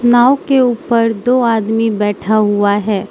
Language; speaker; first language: Hindi; non-native, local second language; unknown